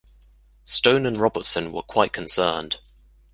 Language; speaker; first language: English; native; English